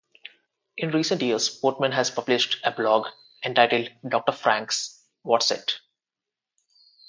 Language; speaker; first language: English; non-native, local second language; Telugu